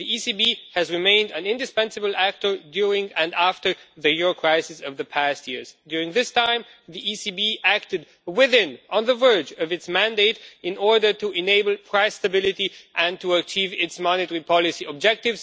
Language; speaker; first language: English; non-native, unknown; Romanian